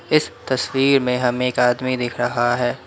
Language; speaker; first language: Hindi; non-native, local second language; Assamese